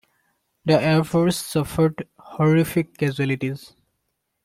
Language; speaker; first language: English; non-native, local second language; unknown